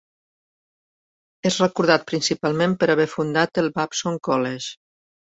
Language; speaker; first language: Catalan; native; Catalan